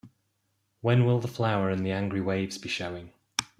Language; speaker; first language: English; native; English